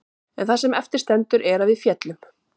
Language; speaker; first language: Icelandic; native; Icelandic